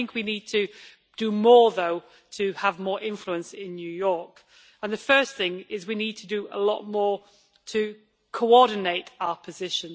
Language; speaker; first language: English; native; English